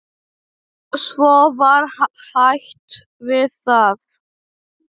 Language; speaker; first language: Icelandic; non-native, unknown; Polish